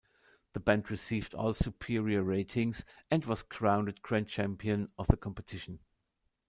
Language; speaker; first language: English; non-native, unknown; German